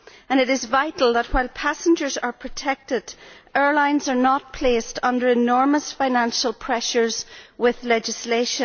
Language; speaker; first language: English; native; English